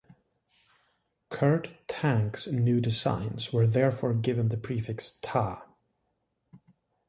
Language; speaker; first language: English; native; English